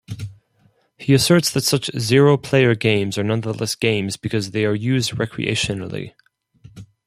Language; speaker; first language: English; non-native, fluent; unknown